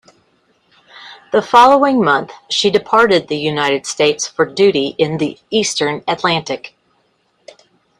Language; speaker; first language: English; native; English